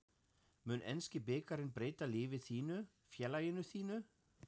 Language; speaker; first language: Icelandic; non-native, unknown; German